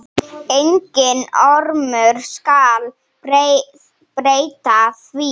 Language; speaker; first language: Icelandic; non-native, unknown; Slovenian